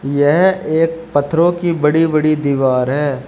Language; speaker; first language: Hindi; native; Hindi